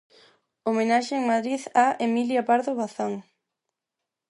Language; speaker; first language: Galician; non-native, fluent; Spanish